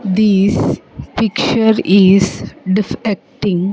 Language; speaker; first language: English; non-native, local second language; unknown